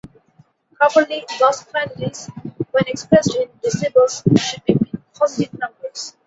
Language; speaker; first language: English; non-native, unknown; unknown